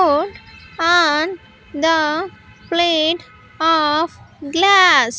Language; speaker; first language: English; non-native, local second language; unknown